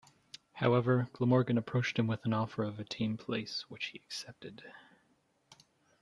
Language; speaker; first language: English; native; English